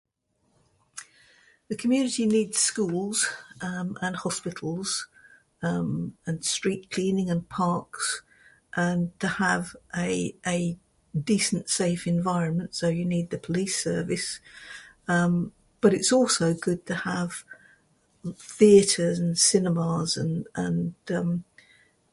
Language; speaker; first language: English; native; English